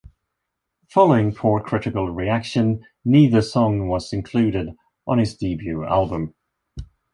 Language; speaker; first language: English; non-native, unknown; Swedish